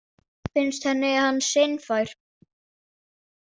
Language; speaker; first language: Icelandic; non-native, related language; Danish